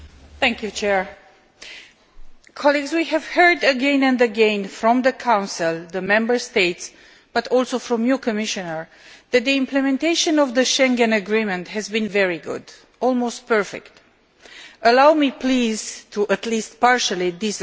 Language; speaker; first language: English; non-native, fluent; Romanian